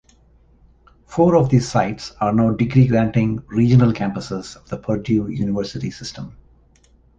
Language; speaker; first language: English; native; English